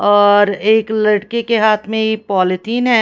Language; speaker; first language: Hindi; non-native, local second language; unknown